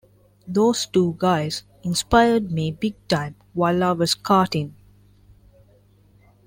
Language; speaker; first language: English; non-native, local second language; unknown